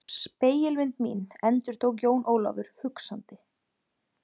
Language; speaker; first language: Icelandic; native; Icelandic